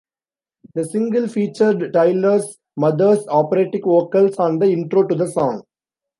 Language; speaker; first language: English; non-native, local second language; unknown